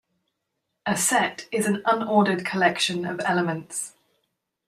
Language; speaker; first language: English; native; English